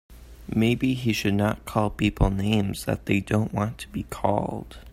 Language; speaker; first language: English; native; English